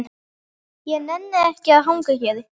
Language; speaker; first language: Icelandic; native; Icelandic